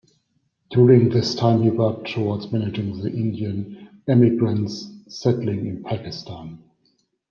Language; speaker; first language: English; non-native, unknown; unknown